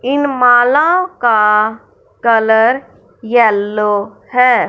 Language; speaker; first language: Hindi; non-native, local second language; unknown